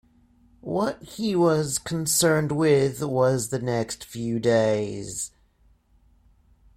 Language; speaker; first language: English; native; English